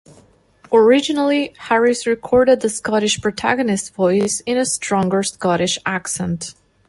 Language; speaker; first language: English; non-native, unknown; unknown